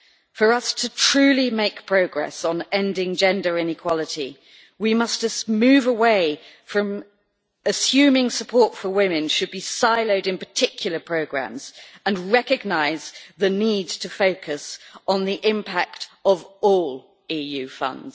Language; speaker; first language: English; native; English